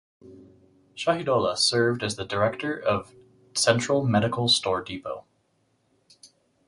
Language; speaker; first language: English; native; English